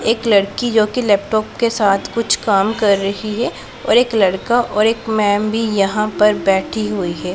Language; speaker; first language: Hindi; non-native, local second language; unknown